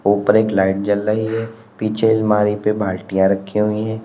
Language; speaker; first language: Hindi; native; Hindi